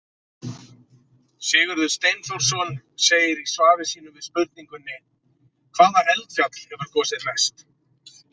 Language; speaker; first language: Icelandic; native; Icelandic